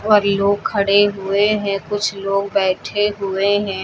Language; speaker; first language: Hindi; native; Hindi